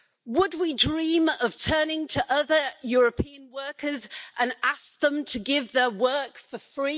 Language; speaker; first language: English; native; English